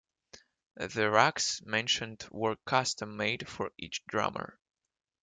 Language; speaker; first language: English; non-native, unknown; Russian